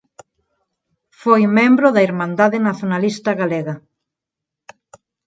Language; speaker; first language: Galician; non-native, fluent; Spanish